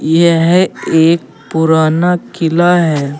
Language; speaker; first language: Hindi; native; Hindi